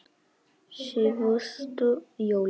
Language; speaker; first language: Icelandic; non-native, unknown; Polish